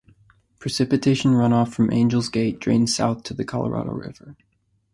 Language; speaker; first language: English; native; English